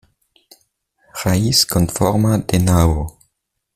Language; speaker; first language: Spanish; native; Spanish